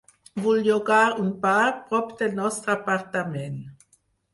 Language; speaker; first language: Catalan; non-native, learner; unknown